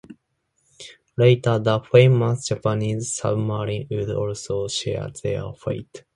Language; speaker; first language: English; non-native, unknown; Japanese